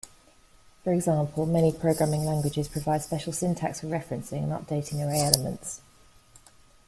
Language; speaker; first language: English; native; English